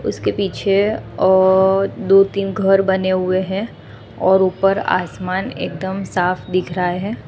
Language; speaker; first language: Hindi; non-native, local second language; Gujarati